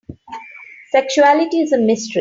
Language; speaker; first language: English; non-native, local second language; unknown